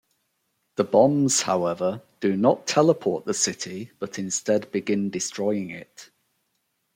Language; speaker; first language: English; native; English